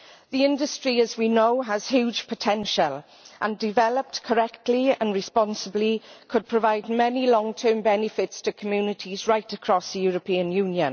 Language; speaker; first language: English; native; English